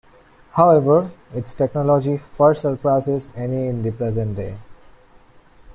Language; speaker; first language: English; non-native, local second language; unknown